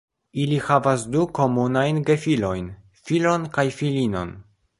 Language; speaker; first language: Esperanto; non-native, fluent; Polish